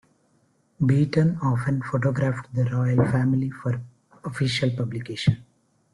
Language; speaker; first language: English; non-native, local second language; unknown